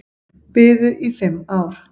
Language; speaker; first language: Icelandic; native; Icelandic